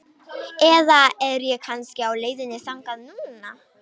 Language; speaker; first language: Icelandic; non-native, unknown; Romanian